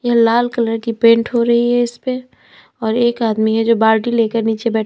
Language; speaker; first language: Hindi; native; Hindi